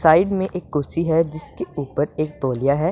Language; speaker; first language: Hindi; non-native, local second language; Punjabi